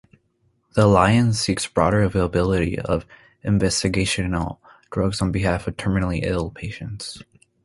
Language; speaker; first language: English; native; English